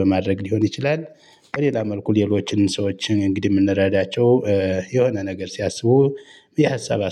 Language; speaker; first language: Amharic; native; Amharic